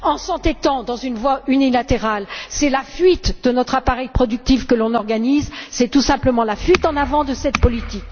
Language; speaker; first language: French; native; French